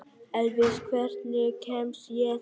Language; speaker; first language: Icelandic; non-native, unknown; Vietnamese